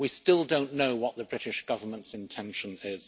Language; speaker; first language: English; native; English